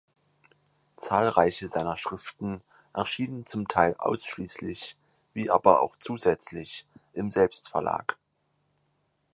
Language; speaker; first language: German; native; German